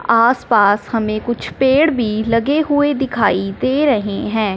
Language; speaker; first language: Hindi; non-native, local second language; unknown